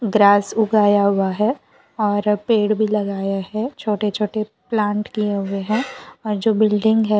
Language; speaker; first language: Hindi; non-native, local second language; Gujarati